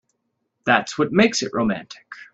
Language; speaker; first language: English; native; English